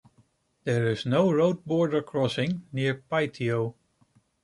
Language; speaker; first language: English; non-native, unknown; Dutch